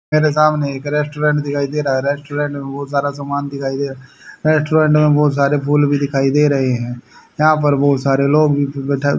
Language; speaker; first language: Hindi; native; Hindi